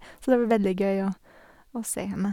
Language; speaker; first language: Norwegian; non-native, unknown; English